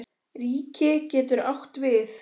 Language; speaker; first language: Icelandic; native; Icelandic